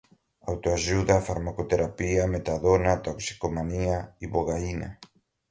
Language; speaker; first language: Portuguese; non-native, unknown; Galician